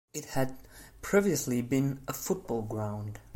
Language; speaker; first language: English; non-native, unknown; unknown